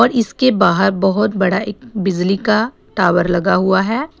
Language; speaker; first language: Hindi; non-native, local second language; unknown